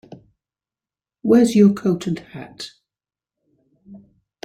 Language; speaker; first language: English; native; English